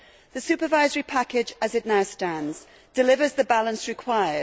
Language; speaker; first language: English; native; English